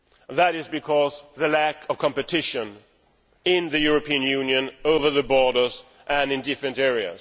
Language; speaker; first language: English; non-native, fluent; Swedish